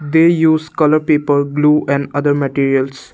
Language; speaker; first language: English; non-native, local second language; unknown